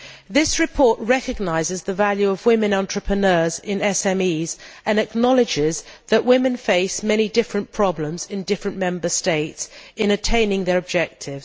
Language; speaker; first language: English; native; English